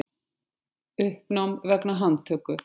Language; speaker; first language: Icelandic; native; Icelandic